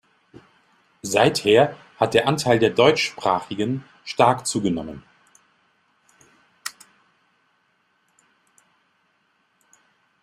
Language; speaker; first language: German; native; German